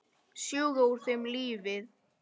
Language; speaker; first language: Icelandic; non-native, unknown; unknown